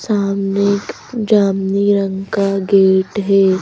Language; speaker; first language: Hindi; native; Hindi